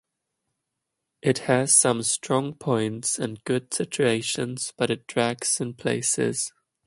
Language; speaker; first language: English; non-native, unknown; German